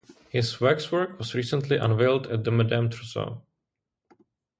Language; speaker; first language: English; non-native, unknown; Czech